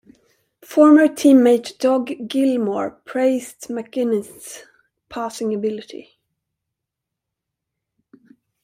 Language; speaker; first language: English; non-native, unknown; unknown